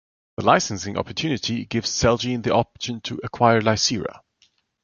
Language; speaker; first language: English; non-native, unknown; German